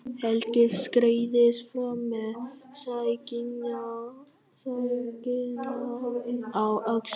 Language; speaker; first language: Icelandic; non-native, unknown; Vietnamese